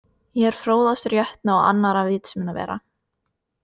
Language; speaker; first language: Icelandic; non-native, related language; Norwegian